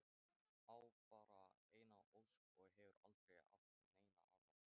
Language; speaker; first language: Icelandic; non-native, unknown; Thai